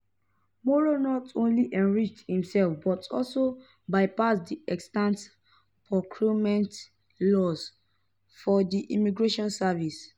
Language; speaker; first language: English; non-native, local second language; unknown